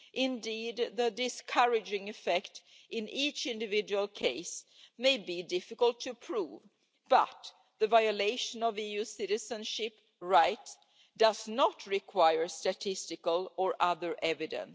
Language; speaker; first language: English; non-native, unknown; Swedish